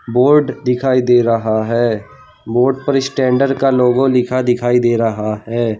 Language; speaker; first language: Hindi; non-native, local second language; Gujarati